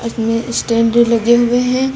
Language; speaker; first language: Hindi; native; Hindi